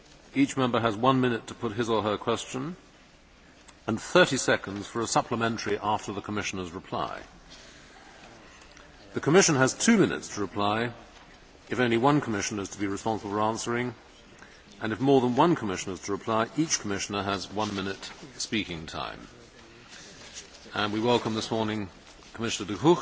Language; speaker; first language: English; native; English